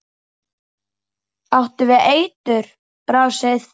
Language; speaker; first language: Icelandic; native; Icelandic